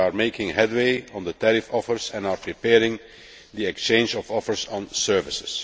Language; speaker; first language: English; non-native, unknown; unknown